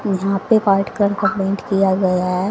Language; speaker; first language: Hindi; native; Hindi